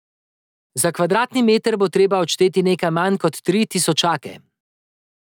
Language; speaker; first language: Slovenian; native; Slovenian